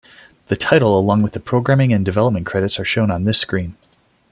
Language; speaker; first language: English; non-native, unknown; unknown